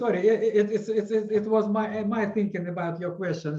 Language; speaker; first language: English; non-native, learner; Russian